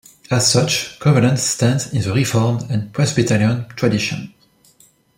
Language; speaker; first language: English; non-native, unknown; French